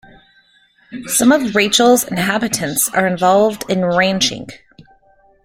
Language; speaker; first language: English; native; English